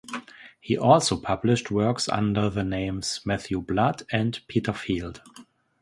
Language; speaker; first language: English; non-native, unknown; German